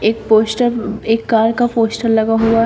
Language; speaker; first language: Hindi; native; Hindi